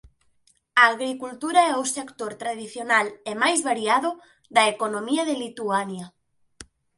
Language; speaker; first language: Galician; native; Galician